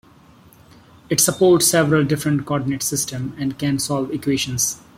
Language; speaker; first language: English; non-native, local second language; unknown